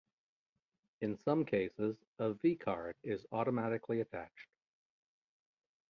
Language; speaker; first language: English; native; English